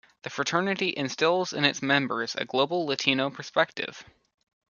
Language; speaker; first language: English; native; English